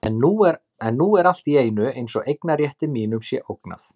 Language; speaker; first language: Icelandic; native; Icelandic